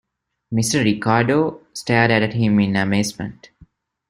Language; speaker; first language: English; non-native, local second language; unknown